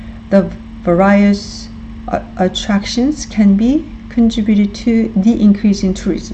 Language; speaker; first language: English; non-native, fluent; Korean